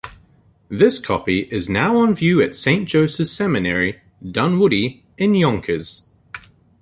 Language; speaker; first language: English; native; English